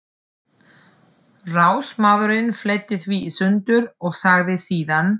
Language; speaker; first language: Icelandic; non-native, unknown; German